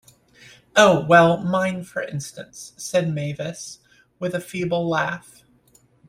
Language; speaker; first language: English; native; English